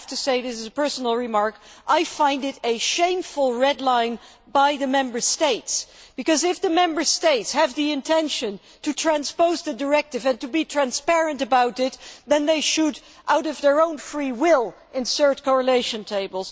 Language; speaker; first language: English; non-native, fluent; Dutch